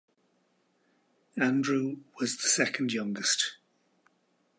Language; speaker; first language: English; native; English